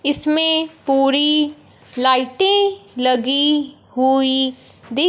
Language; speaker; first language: Hindi; non-native, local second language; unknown